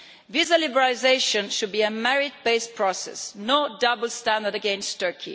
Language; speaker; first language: English; non-native, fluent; Italian